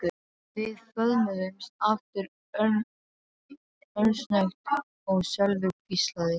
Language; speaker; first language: Icelandic; non-native, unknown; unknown